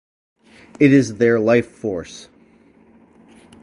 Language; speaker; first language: English; native; English